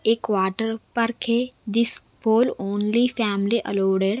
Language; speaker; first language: Hindi; non-native, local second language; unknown